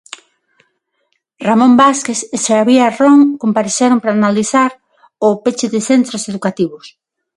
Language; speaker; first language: Galician; non-native, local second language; Spanish